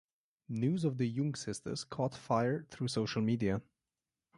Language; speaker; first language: English; non-native, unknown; Slovenian